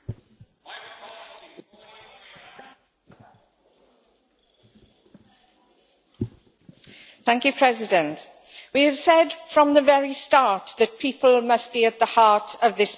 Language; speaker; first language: English; native; English